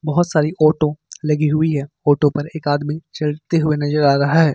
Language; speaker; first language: Hindi; native; Hindi